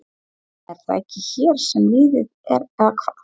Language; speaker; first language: Icelandic; non-native, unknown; Polish